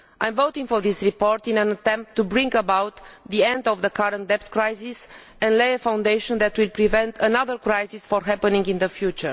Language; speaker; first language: English; non-native, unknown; Romanian